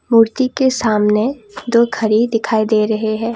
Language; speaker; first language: Hindi; non-native, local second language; Assamese